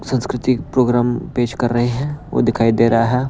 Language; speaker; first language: Hindi; non-native, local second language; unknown